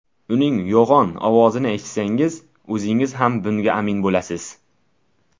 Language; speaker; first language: Uzbek; non-native, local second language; Tajik